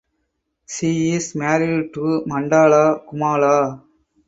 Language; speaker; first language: English; non-native, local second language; Tamil